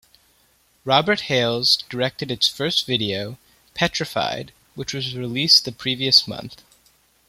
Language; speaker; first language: English; native; English